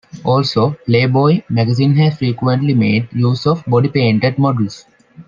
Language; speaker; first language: English; non-native, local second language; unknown